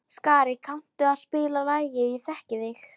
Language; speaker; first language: Icelandic; non-native, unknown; Polish